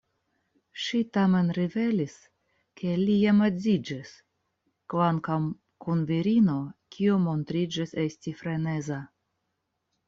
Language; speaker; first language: Esperanto; non-native, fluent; Russian